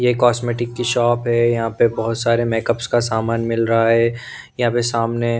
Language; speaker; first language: Hindi; non-native, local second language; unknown